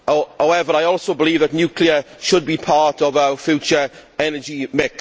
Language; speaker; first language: English; native; English